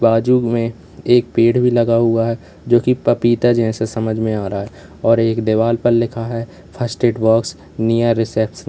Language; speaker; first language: Hindi; native; Hindi